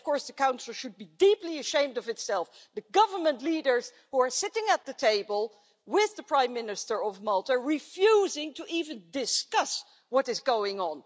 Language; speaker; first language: English; non-native, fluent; Dutch